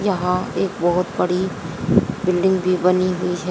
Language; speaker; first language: Hindi; native; Hindi